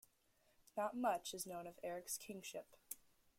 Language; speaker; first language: English; native; English